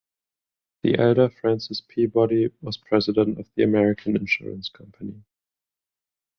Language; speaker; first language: English; non-native, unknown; German